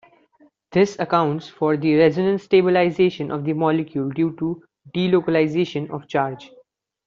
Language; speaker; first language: English; non-native, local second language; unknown